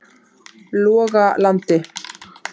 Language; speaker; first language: Icelandic; native; Icelandic